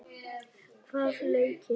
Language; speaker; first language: Icelandic; native; Icelandic